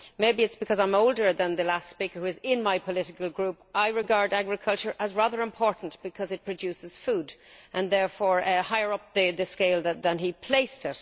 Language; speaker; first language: English; native; English